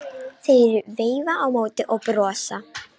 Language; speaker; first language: Icelandic; non-native, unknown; Romanian